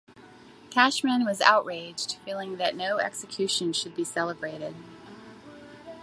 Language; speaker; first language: English; native; English